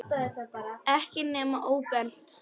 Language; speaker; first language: Icelandic; non-native, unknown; Polish